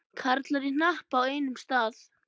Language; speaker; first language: Icelandic; native; Icelandic